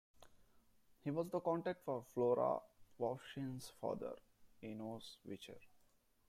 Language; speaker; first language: English; non-native, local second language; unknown